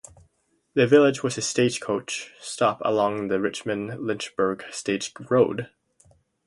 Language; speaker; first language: English; native; English